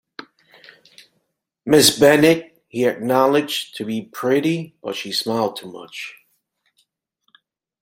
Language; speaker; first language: English; native; English